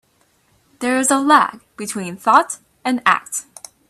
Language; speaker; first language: English; native; English